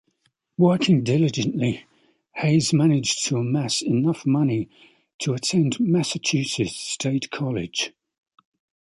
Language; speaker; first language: English; native; English